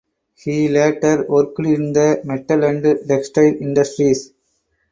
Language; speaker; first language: English; non-native, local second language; Tamil